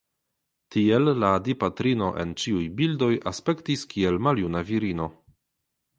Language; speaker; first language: Esperanto; non-native, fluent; Polish